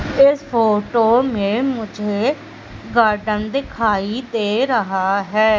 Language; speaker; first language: Hindi; native; Hindi